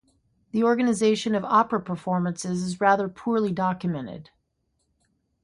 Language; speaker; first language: English; native; English